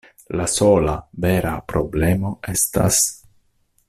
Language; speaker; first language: Esperanto; non-native, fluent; Italian